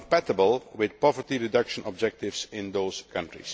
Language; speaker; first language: English; non-native, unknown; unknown